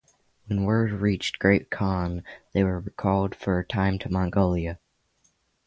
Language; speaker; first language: English; native; English